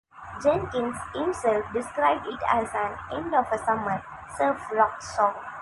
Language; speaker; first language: English; non-native, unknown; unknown